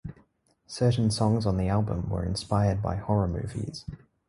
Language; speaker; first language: English; native; English